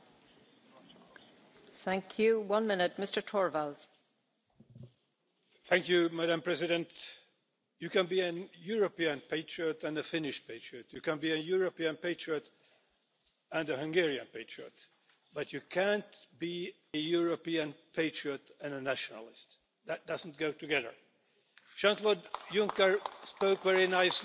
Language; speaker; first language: English; native; English